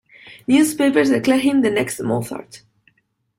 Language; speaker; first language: English; non-native, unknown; Spanish